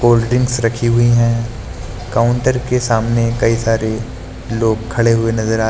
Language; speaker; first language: Hindi; native; Hindi